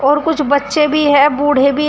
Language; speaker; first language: Hindi; native; Hindi